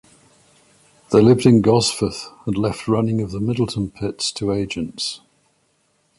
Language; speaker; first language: English; native; English